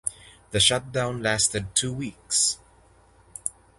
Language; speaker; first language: English; non-native, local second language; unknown